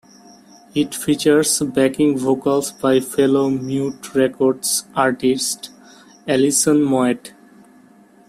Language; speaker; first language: English; non-native, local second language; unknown